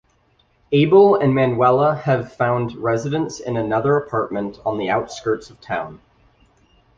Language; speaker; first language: English; native; English